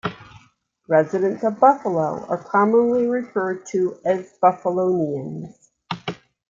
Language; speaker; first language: English; native; English